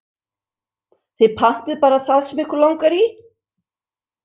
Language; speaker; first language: Icelandic; non-native, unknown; English